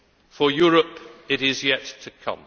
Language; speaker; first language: English; native; English